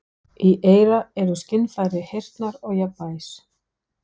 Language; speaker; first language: Icelandic; non-native, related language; Danish